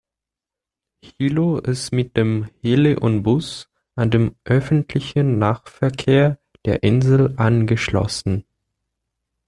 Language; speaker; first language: German; non-native, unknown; Portuguese